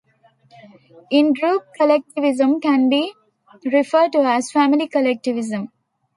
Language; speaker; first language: English; non-native, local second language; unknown